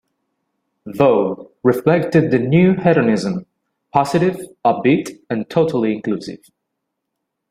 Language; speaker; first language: English; non-native, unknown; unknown